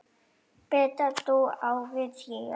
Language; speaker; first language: Icelandic; non-native, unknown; German